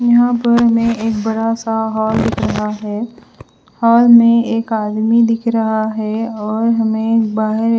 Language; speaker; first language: Hindi; non-native, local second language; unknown